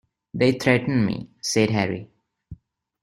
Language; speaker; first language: English; non-native, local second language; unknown